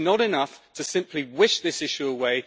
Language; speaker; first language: English; native; English